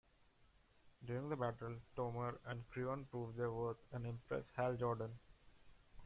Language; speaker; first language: English; non-native, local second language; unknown